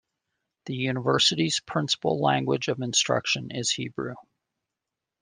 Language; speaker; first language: English; native; English